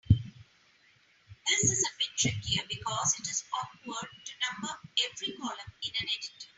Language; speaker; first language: English; non-native, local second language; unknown